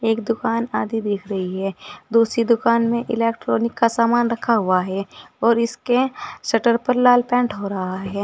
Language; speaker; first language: Hindi; native; Hindi